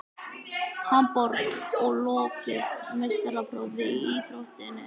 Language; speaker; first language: Icelandic; native; Icelandic